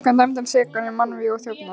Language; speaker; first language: Icelandic; native; Icelandic